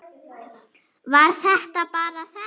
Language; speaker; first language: Icelandic; non-native, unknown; German